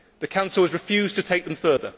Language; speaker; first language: English; native; English